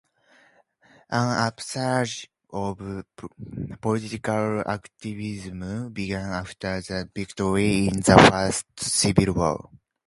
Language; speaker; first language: English; native; English